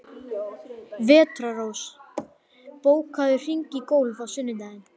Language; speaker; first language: Icelandic; native; Icelandic